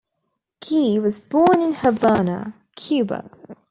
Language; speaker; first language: English; native; English